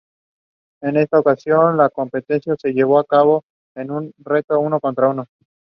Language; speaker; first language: English; non-native, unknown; Spanish